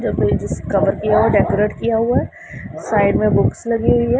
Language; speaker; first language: Hindi; non-native, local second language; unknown